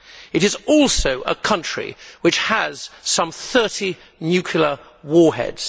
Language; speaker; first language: English; native; English